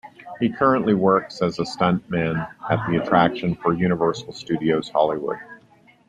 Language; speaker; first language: English; native; English